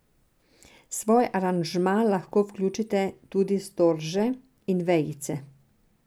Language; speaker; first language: Slovenian; non-native, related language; Serbian